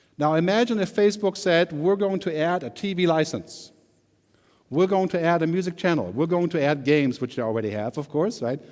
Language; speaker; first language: English; non-native, fluent; German